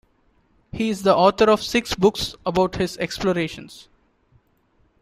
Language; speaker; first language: English; non-native, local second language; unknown